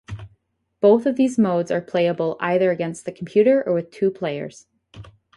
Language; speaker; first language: English; native; English